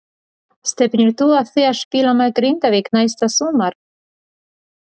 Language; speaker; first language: Icelandic; non-native, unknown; Polish